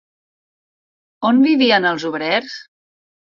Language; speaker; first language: Catalan; non-native, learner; Spanish